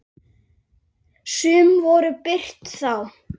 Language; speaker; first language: Icelandic; native; Icelandic